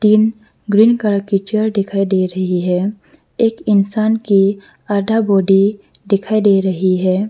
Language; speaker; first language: Hindi; non-native, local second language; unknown